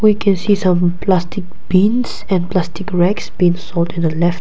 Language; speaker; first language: English; non-native, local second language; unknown